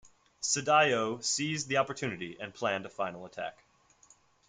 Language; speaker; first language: English; native; English